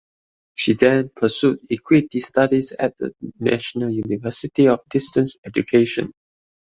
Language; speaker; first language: English; non-native, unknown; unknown